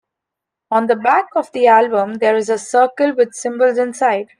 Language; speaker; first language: English; non-native, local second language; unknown